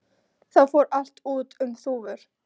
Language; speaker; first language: Icelandic; non-native, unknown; Polish